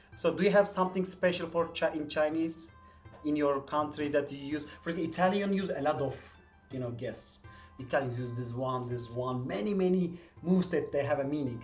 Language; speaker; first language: English; non-native, fluent; Turkish